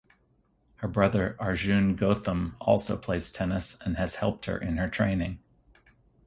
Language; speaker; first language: English; native; English